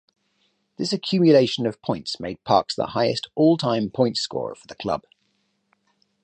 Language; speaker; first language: English; native; English